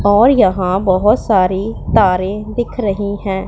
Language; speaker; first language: Hindi; non-native, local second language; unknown